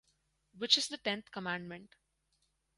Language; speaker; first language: English; non-native, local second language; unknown